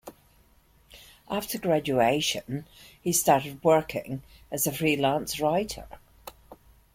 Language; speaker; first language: English; native; English